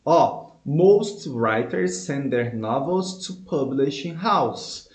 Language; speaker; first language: English; non-native, fluent; Portuguese